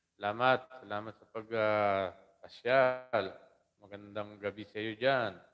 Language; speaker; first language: Filipino; non-native, local second language; Waray